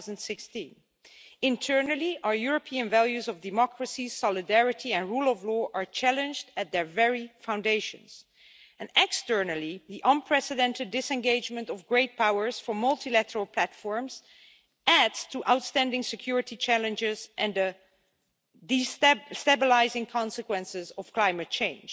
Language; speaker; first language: English; non-native, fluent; Dutch